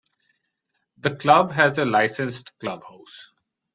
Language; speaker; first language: English; non-native, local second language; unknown